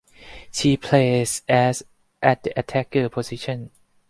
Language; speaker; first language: English; non-native, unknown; Thai